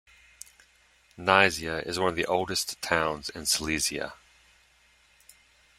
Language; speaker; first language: English; native; English